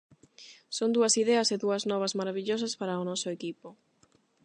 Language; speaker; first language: Galician; non-native, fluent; Spanish